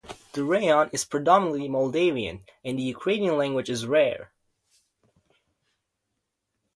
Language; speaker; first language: English; native; English